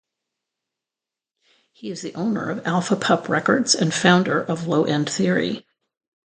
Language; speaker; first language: English; native; English